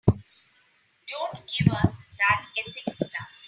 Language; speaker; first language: English; non-native, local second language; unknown